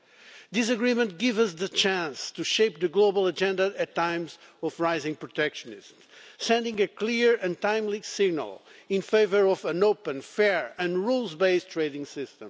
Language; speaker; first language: English; non-native, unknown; Portuguese